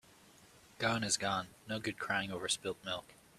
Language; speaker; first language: English; native; English